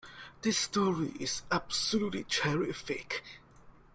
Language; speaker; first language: English; non-native, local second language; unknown